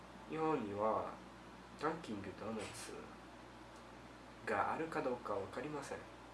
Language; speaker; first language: Japanese; non-native, learner; English